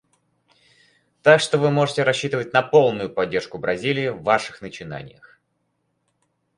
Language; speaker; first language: Russian; native; Russian